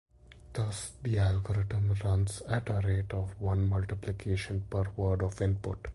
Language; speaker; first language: English; non-native, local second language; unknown